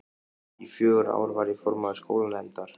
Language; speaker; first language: Icelandic; native; Icelandic